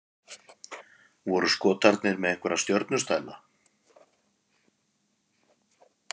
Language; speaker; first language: Icelandic; native; Icelandic